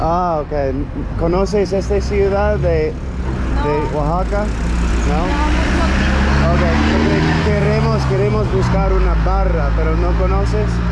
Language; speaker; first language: Spanish; non-native, learner; English